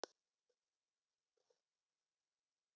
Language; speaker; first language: Icelandic; native; Icelandic